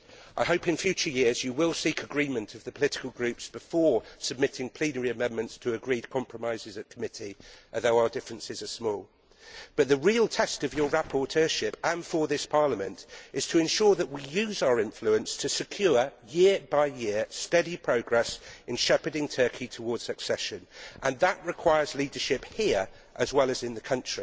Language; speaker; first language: English; native; English